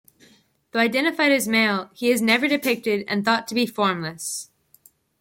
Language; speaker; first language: English; native; English